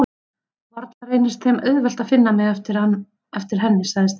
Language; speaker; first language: Icelandic; native; Icelandic